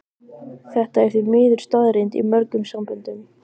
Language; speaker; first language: Icelandic; native; Icelandic